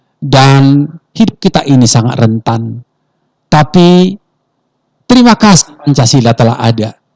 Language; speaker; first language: Indonesian; non-native, local second language; Batak Toba